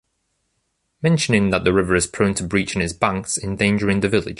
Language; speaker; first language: English; native; English